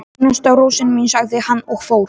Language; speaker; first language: Icelandic; non-native, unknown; Polish